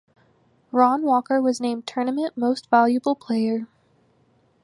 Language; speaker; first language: English; native; English